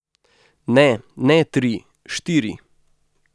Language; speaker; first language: Slovenian; native; Slovenian